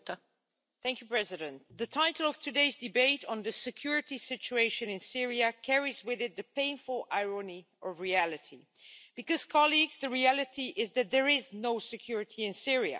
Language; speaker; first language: English; non-native, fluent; Dutch